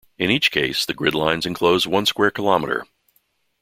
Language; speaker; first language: English; native; English